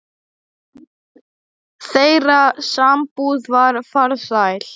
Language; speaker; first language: Icelandic; non-native, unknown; Polish